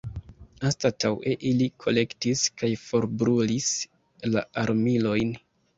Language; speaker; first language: Esperanto; non-native, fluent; Kinyarwanda